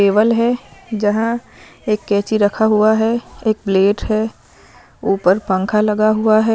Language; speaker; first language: Hindi; non-native, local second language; Punjabi